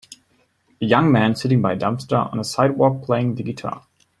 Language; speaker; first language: English; non-native, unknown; German